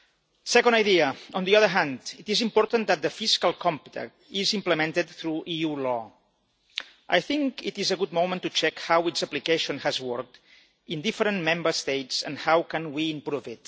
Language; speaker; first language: English; non-native, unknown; Catalan